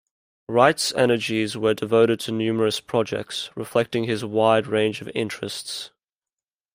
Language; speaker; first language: English; native; English